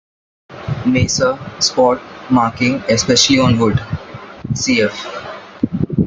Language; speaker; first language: English; non-native, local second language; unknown